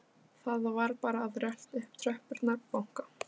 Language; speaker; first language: Icelandic; non-native, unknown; Polish